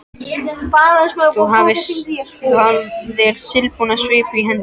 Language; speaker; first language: Icelandic; non-native, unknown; French